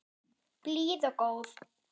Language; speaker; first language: Icelandic; non-native, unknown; German